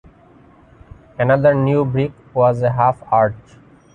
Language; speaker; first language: English; non-native, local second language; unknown